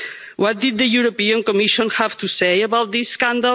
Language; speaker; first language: English; non-native, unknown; Catalan